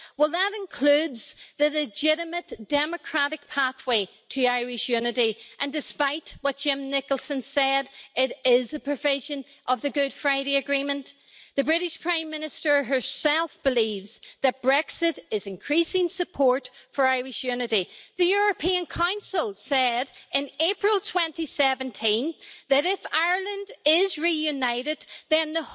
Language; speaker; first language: English; native; English